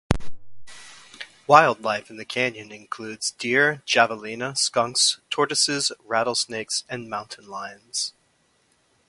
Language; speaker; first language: English; native; English